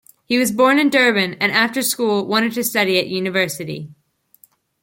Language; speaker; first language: English; native; English